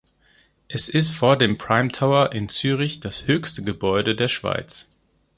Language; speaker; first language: German; non-native, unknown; Greek